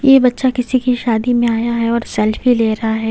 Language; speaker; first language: Hindi; native; Hindi